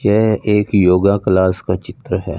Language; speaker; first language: Hindi; non-native, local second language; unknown